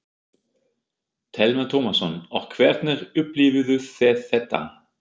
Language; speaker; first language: Icelandic; non-native, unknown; German